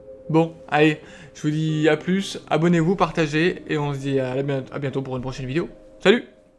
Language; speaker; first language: French; native; French